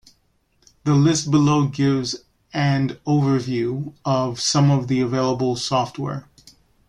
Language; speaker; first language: English; native; English